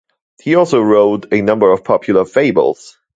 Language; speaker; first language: English; non-native, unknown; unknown